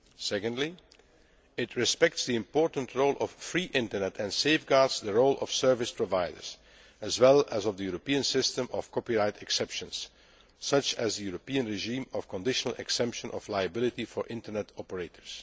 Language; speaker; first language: English; non-native, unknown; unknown